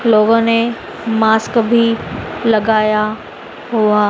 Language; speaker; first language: Hindi; native; Hindi